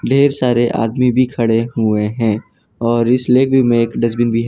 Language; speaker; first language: Hindi; non-native, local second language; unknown